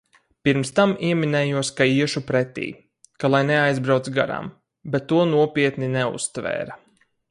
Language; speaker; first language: Latvian; native; Latvian